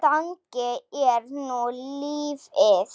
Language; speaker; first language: Icelandic; non-native, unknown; Slovak